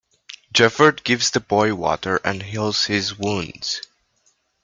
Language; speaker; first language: English; native; English